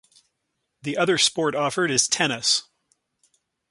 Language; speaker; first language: English; native; English